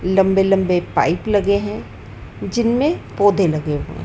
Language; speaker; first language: Hindi; native; Hindi